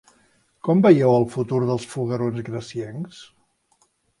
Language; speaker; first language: Catalan; native; Catalan